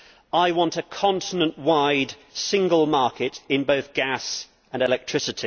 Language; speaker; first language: English; native; English